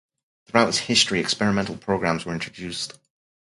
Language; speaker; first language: English; native; English